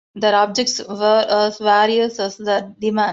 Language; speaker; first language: English; non-native, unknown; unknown